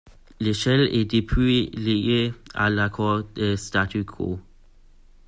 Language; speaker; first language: French; non-native, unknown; German